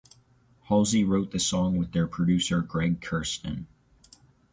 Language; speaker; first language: English; native; English